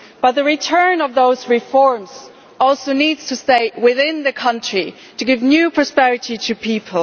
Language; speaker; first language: English; non-native, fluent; German